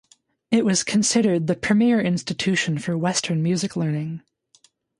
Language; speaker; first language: English; native; English